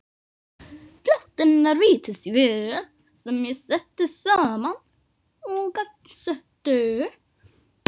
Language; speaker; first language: Icelandic; non-native, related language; Norwegian